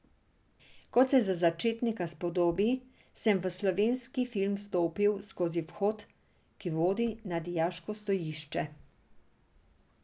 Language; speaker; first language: Slovenian; non-native, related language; Serbian